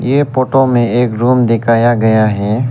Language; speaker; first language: Hindi; non-native, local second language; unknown